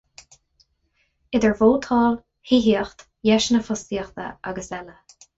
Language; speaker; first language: Irish; non-native, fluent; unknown